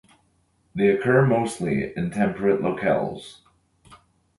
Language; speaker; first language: English; native; English